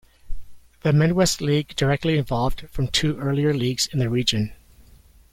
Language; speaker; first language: English; native; English